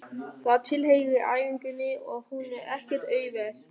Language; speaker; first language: Icelandic; non-native, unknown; German